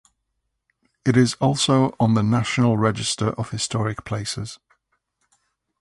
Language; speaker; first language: English; native; English